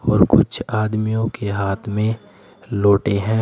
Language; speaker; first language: Hindi; native; Hindi